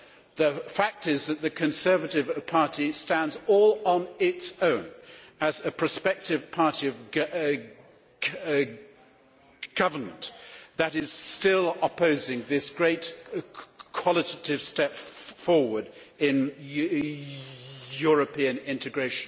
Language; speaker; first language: English; native; English